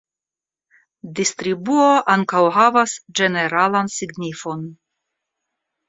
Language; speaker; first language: Esperanto; non-native, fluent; Russian